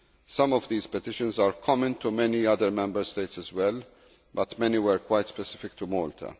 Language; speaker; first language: English; non-native, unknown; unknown